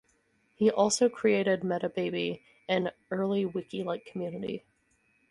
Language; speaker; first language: English; native; English